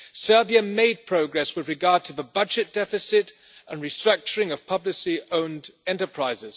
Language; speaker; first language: English; non-native, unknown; German